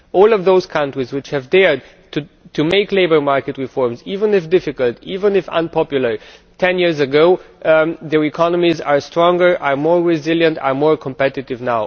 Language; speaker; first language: English; non-native, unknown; Romanian